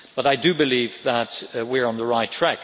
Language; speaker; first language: English; non-native, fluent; Dutch